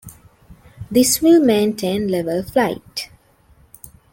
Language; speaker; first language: English; non-native, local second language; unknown